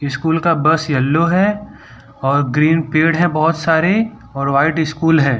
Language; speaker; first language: Hindi; non-native, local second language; Gujarati